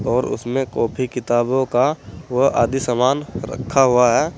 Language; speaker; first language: Hindi; native; Hindi